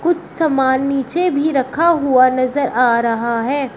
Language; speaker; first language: Hindi; native; Hindi